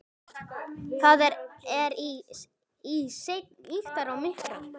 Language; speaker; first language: Icelandic; native; Icelandic